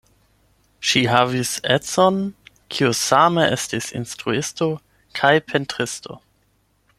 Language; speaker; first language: Esperanto; non-native, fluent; German